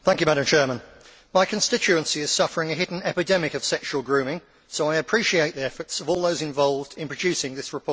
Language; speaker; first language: English; native; English